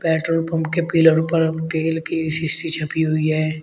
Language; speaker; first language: Hindi; native; Hindi